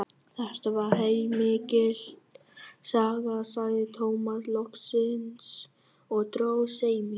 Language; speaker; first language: Icelandic; non-native, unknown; Vietnamese